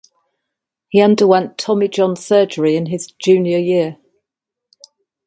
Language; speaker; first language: English; native; English